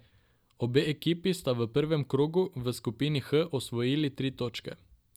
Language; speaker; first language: Slovenian; non-native, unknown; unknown